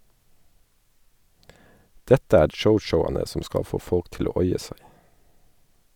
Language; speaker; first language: Norwegian; native; Norwegian